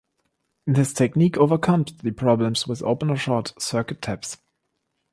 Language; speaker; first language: English; non-native, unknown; German